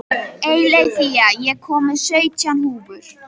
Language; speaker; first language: Icelandic; native; Icelandic